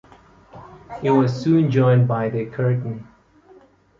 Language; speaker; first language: English; native; English